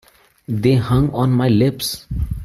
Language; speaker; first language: English; non-native, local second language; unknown